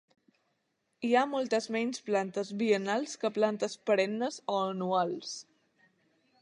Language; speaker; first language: Catalan; native; Catalan